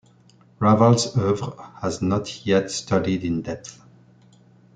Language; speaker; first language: English; non-native, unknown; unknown